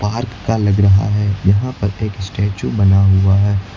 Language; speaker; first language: Hindi; native; Hindi